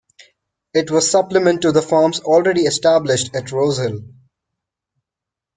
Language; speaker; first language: English; non-native, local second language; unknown